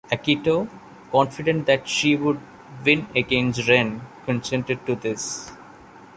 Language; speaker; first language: English; non-native, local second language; Malayalam